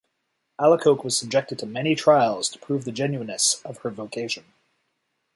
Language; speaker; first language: English; native; English